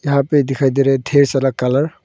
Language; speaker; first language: Hindi; non-native, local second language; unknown